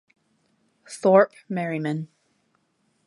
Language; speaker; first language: English; native; English